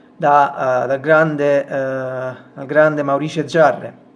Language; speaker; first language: Italian; native; Italian